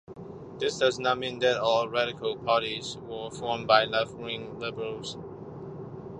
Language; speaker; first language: English; non-native, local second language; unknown